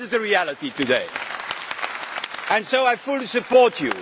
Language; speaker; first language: English; non-native, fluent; Dutch